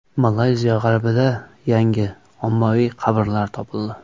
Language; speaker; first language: Uzbek; native; Uzbek